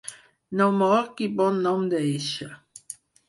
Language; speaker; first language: Catalan; non-native, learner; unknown